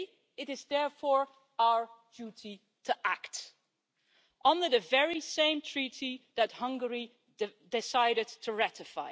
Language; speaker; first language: English; non-native, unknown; Dutch